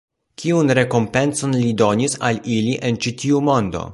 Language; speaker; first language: Esperanto; non-native, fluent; Polish